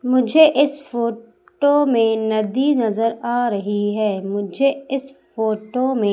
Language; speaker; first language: Hindi; native; Hindi